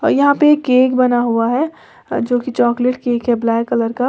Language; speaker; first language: Hindi; native; Hindi